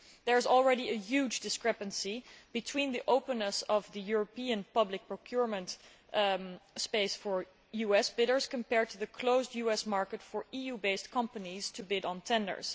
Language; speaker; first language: English; non-native, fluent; Dutch